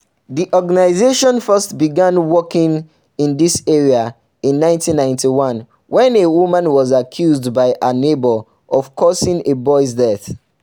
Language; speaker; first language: English; non-native, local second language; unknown